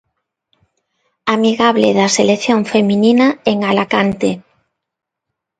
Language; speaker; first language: Galician; non-native, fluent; Spanish